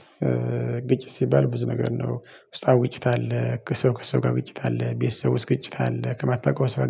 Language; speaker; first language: Amharic; non-native, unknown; Tigrinya